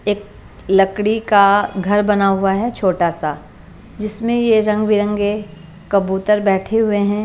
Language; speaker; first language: Hindi; non-native, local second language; Punjabi